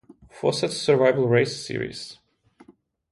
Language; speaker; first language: English; non-native, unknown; Czech